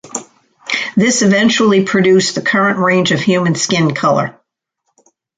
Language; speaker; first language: English; native; English